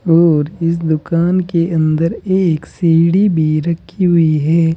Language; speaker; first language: Hindi; native; Hindi